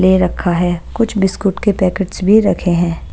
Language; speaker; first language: Hindi; non-native, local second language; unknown